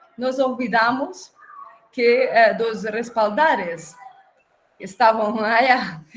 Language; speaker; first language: Spanish; non-native, related language; Portuguese